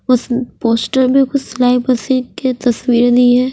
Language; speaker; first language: Hindi; non-native, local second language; Punjabi